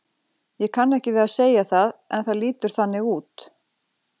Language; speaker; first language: Icelandic; native; Icelandic